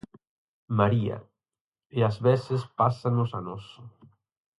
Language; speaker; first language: Galician; native; Galician